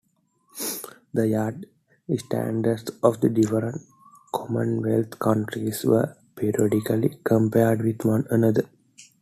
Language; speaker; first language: English; non-native, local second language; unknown